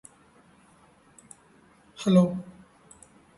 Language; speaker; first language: English; native; English